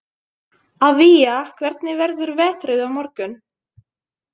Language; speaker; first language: Icelandic; non-native, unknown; Finnish